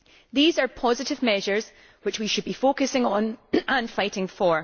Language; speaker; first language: English; native; English